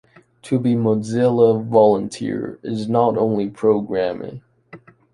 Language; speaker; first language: English; non-native, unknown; Chinese